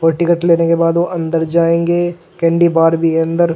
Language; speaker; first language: Hindi; native; Hindi